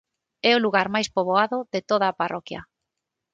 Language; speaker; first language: Galician; non-native, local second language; Spanish